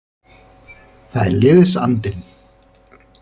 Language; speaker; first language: Icelandic; native; Icelandic